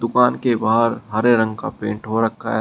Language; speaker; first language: Hindi; native; Hindi